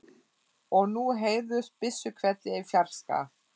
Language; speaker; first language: Icelandic; non-native, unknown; German